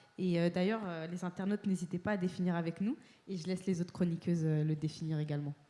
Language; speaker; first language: French; native; French